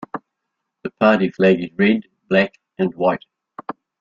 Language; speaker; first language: English; native; English